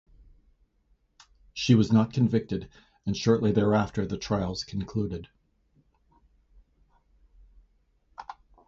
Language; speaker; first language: English; native; English